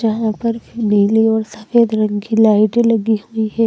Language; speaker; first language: Hindi; native; Hindi